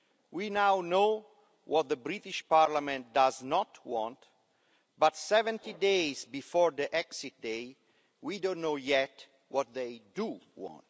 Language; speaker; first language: English; non-native, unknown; Italian